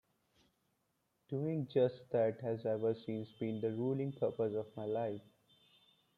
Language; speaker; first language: English; non-native, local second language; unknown